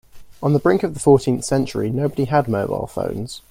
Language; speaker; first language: English; native; English